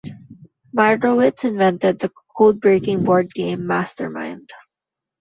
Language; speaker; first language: English; non-native, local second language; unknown